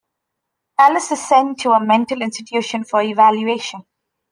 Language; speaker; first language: English; non-native, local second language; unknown